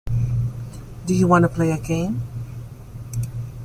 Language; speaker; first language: English; non-native, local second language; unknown